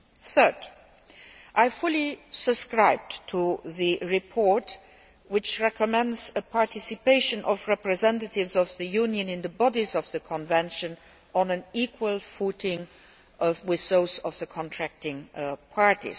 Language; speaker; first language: English; non-native, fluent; Luxembourgish